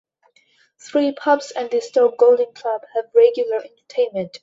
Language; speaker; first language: English; non-native, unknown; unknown